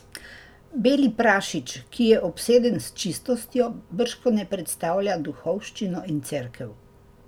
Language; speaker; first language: Slovenian; native; Slovenian